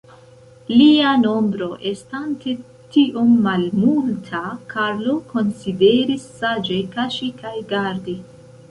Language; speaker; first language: Esperanto; non-native, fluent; Central Kurdish